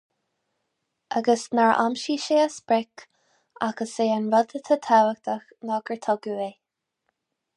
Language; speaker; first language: Irish; non-native, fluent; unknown